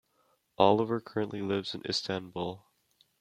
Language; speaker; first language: English; native; English